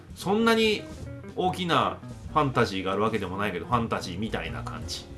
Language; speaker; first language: Japanese; native; Japanese